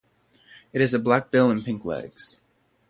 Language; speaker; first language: English; native; English